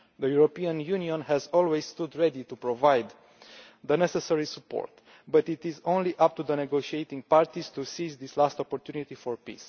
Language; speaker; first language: English; non-native, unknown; Romanian